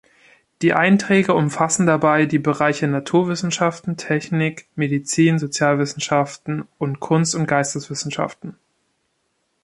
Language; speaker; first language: German; native; German